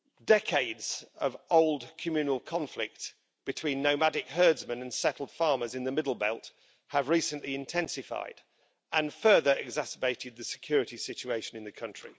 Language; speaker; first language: English; native; English